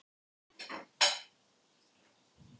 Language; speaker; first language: Icelandic; non-native, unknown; Thai